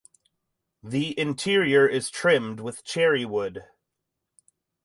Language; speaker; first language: English; native; English